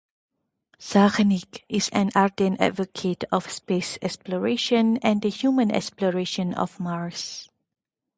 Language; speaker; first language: English; non-native, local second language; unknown